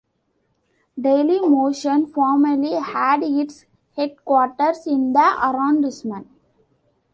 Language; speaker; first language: English; non-native, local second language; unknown